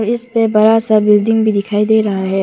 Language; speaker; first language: Hindi; non-native, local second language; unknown